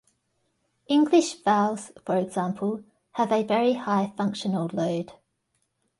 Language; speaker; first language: English; native; English